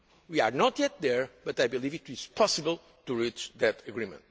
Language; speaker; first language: English; non-native, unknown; Portuguese